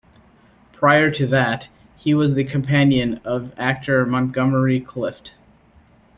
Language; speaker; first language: English; native; English